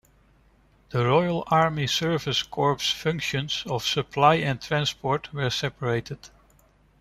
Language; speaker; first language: English; non-native, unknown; Dutch